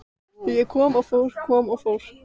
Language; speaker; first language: Icelandic; native; Icelandic